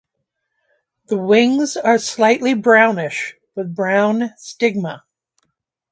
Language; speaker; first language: English; native; English